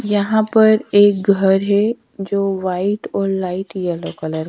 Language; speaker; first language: Hindi; native; Hindi